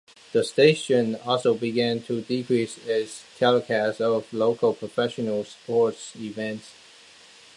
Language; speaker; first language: English; non-native, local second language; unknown